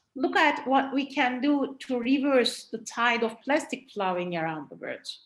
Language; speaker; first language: English; non-native, fluent; Turkish